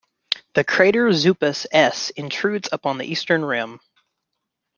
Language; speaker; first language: English; native; English